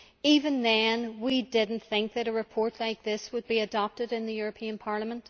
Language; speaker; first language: English; native; English